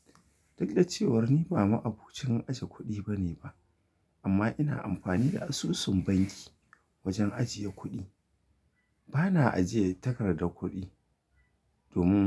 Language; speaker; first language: Hausa; native; Hausa